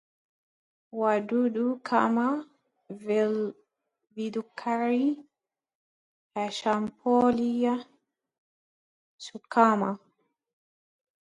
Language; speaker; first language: English; native; English